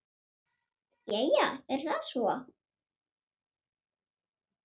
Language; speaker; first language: Icelandic; non-native, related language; Swedish